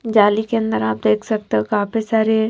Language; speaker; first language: Hindi; non-native, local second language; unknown